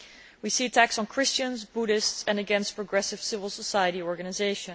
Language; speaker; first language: English; non-native, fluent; Dutch